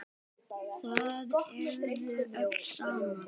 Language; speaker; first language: Icelandic; native; Icelandic